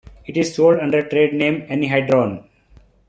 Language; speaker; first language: English; non-native, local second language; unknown